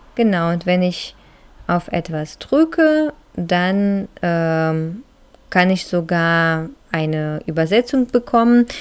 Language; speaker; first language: German; non-native, fluent; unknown